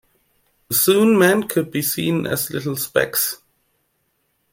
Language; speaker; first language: English; non-native, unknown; German